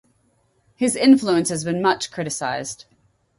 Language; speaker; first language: English; native; English